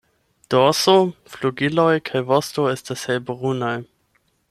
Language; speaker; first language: Esperanto; non-native, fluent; German